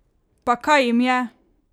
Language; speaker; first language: Slovenian; native; Slovenian